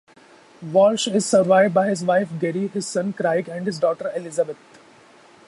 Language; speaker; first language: English; non-native, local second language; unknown